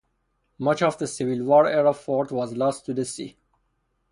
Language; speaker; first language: English; non-native, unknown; Persian